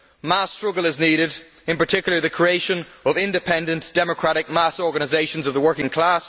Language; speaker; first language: English; native; English